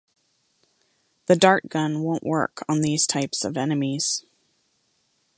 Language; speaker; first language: English; native; English